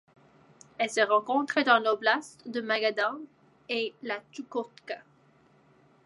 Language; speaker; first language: French; native; French